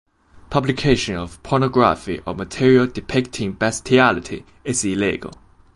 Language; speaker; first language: English; non-native, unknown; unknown